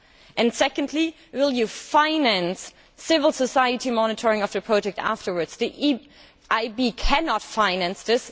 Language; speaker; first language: English; non-native, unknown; German